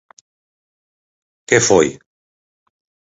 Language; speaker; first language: Galician; native; Galician